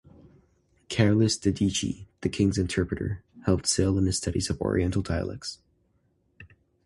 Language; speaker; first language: English; native; English